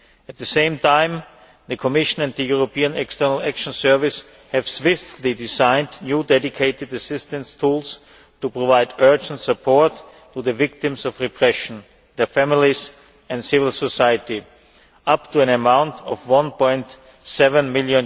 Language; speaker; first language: English; non-native, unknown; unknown